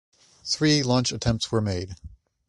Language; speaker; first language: English; native; English